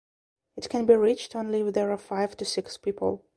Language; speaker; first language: English; non-native, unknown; Belarusian